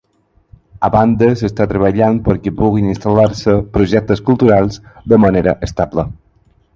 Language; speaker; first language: Catalan; non-native, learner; Spanish